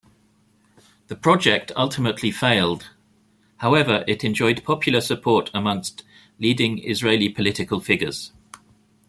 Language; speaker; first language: English; native; English